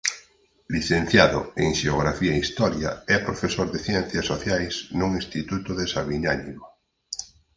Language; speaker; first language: Galician; native; Galician